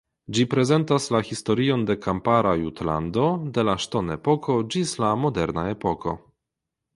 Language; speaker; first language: Esperanto; non-native, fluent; Polish